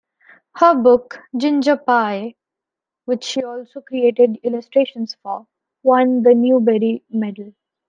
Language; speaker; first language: English; non-native, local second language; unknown